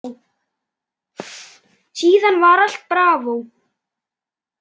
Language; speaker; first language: Icelandic; native; Icelandic